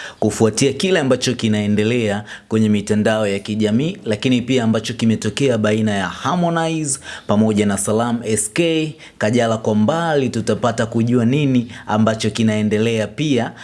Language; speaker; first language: Swahili; native; Swahili